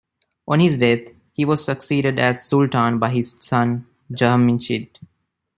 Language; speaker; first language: English; non-native, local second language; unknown